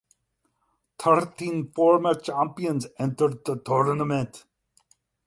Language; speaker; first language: English; native; English